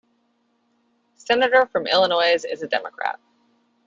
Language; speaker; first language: English; native; English